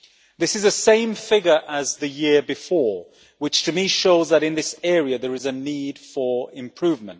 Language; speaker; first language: English; native; English